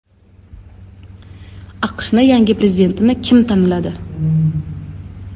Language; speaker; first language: Uzbek; non-native, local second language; Russian